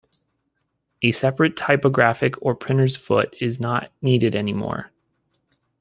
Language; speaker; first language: English; native; English